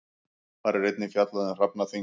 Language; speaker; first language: Icelandic; native; Icelandic